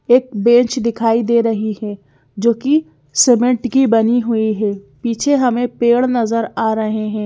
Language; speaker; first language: Hindi; native; Hindi